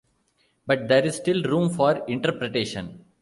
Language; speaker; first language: English; non-native, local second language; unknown